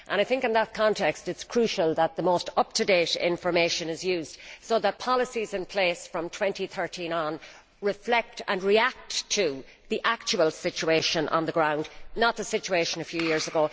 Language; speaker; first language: English; native; English